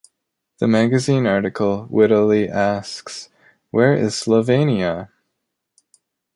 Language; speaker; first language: English; native; English